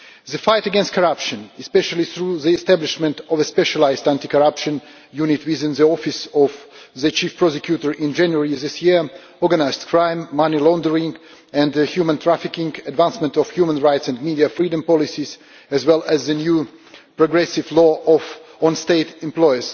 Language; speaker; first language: English; non-native, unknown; Russian